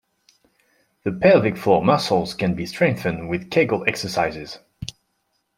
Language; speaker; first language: English; non-native, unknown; French